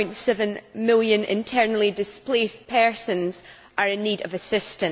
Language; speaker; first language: English; native; English